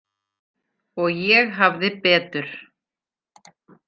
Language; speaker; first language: Icelandic; native; Icelandic